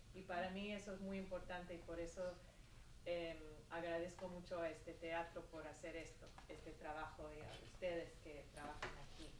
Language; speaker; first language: Spanish; early bilingual, heritage; Spanish